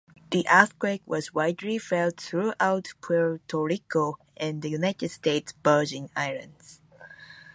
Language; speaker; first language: English; non-native, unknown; Japanese